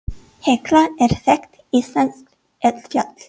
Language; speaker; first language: Icelandic; non-native, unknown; English